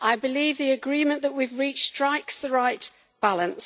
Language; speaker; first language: English; native; English